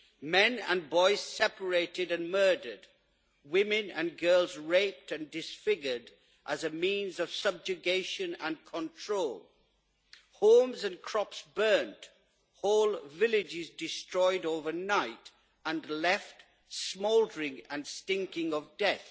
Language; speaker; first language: English; native; English